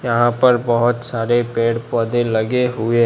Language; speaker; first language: Hindi; non-native, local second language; Gujarati